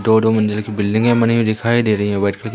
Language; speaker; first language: Hindi; native; Hindi